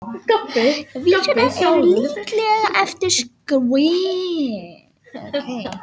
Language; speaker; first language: Icelandic; non-native, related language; Danish